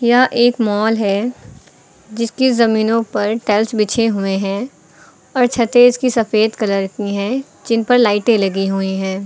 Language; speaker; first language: Hindi; native; Hindi